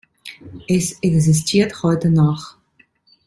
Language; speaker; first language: German; non-native, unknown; Italian